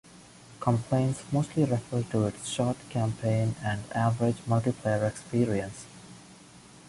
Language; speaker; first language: English; non-native, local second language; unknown